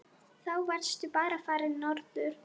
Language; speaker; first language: Icelandic; non-native, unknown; Polish